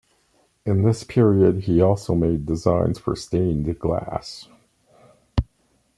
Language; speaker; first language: English; native; English